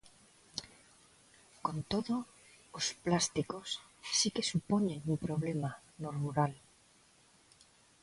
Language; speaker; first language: Galician; non-native, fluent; Spanish